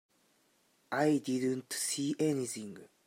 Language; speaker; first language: English; native; English